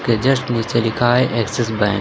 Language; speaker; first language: Hindi; native; Hindi